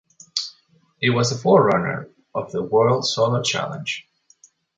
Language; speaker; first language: English; native; English